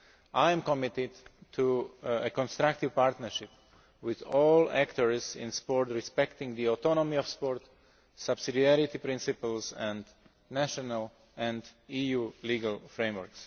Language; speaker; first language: English; non-native, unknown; Slovak